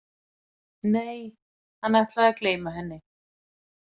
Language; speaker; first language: Icelandic; native; Icelandic